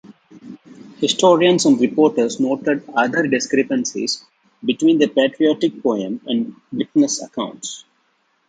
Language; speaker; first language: English; non-native, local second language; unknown